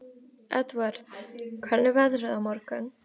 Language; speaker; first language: Icelandic; native; Icelandic